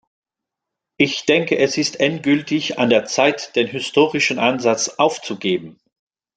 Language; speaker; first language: German; non-native, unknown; French